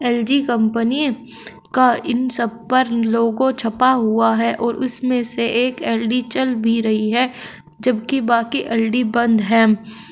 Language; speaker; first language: Hindi; native; Hindi